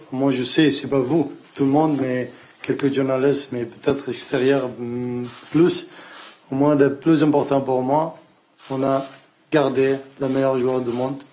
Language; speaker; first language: French; non-native, learner; Arabic